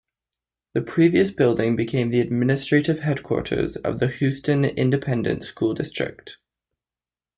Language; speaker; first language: English; native; English